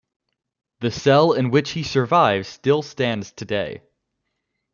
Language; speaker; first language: English; native; English